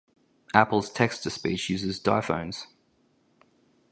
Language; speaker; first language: English; native; English